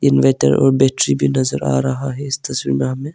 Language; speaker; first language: Hindi; early bilingual, other home language; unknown